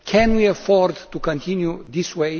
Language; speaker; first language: English; non-native, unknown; Romanian